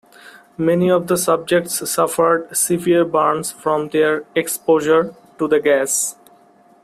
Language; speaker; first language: English; non-native, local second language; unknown